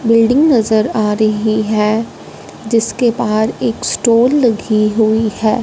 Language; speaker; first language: Hindi; non-native, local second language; Punjabi